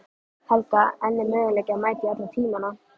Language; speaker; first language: Icelandic; native; Icelandic